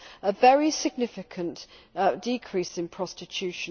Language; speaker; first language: English; native; English